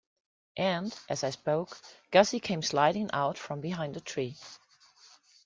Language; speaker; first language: English; non-native, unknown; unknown